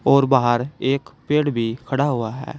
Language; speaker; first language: Hindi; native; Hindi